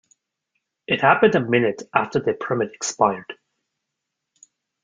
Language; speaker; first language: English; native; English